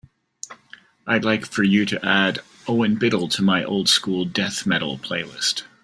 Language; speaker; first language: English; native; English